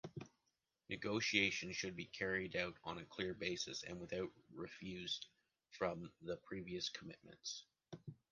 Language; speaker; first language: English; native; English